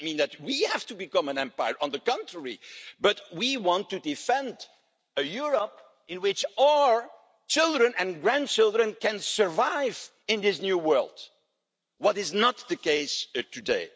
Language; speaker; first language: English; non-native, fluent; Dutch